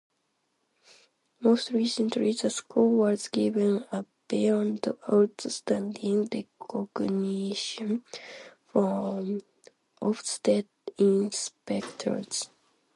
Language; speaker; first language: English; non-native, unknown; Japanese